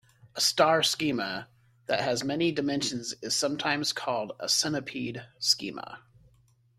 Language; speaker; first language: English; native; English